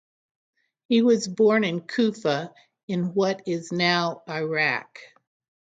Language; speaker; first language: English; native; English